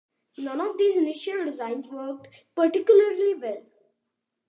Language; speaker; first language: English; non-native, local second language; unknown